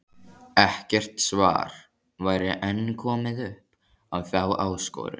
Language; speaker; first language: Icelandic; native; Icelandic